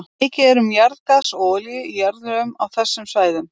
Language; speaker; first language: Icelandic; native; Icelandic